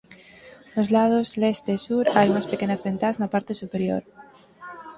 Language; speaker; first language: Galician; native; Galician